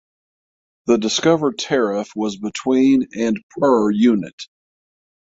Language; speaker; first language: English; native; English